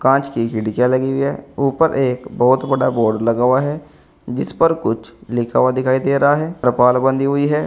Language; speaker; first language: Hindi; native; Hindi